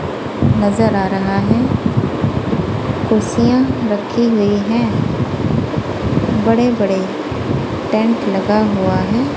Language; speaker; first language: Hindi; non-native, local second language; Punjabi